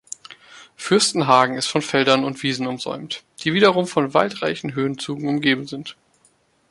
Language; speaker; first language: German; native; German